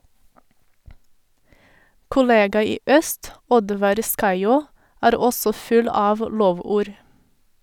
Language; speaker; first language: Norwegian; non-native, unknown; Portuguese